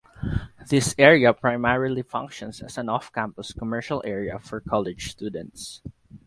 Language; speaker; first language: English; non-native, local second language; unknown